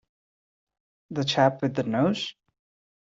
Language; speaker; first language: English; non-native, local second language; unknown